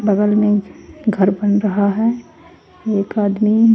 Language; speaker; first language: Hindi; native; Hindi